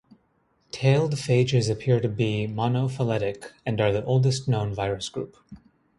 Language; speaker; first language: English; native; English